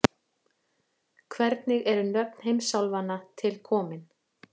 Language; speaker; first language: Icelandic; native; Icelandic